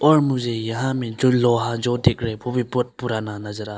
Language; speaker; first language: Hindi; early bilingual, other home language; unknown